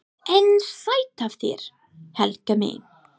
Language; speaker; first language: Icelandic; non-native, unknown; English